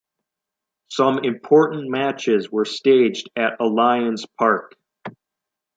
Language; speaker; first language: English; native; English